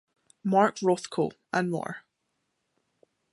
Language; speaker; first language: English; native; English